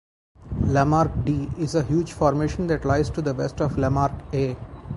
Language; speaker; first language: English; non-native, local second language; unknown